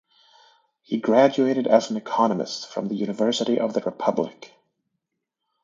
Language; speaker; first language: English; native; English